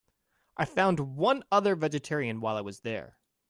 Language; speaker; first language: English; native; English